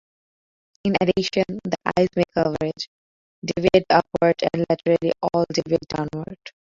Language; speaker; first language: English; non-native, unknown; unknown